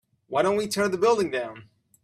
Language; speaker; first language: English; native; English